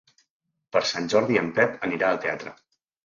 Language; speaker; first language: Catalan; native; Catalan